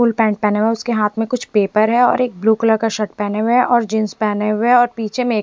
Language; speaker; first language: Hindi; non-native, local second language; Punjabi